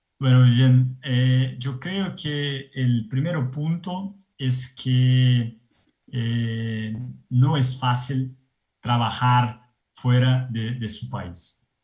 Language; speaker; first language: Spanish; non-native, related language; Portuguese